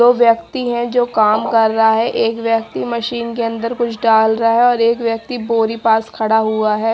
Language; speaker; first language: Hindi; native; Hindi